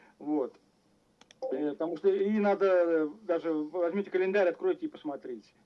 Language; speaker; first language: Russian; native; Russian